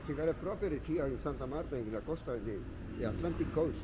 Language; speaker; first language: English; non-native, learner; Spanish